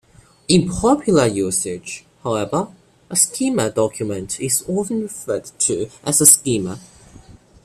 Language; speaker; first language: English; non-native, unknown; Chinese